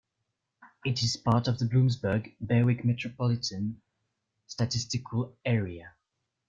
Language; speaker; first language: English; non-native, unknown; French